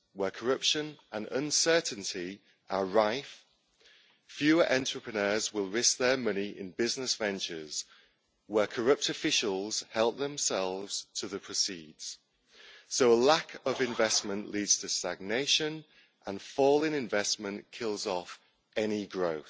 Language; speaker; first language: English; native; English